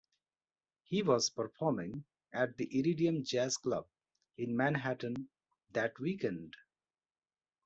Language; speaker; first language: English; non-native, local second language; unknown